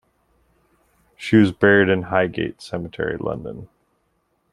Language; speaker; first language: English; native; English